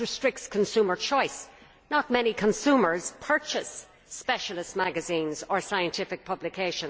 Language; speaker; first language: English; native; English